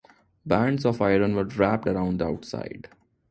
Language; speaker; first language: English; non-native, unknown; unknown